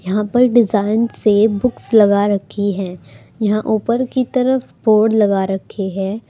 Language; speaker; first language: Hindi; native; Hindi